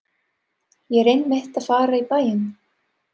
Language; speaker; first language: Icelandic; non-native, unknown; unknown